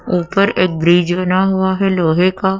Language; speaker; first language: Hindi; native; Hindi